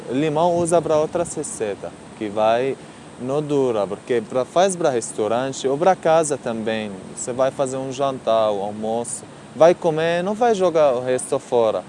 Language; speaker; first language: Portuguese; non-native, learner; Arabic